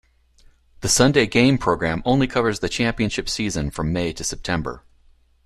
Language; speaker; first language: English; native; English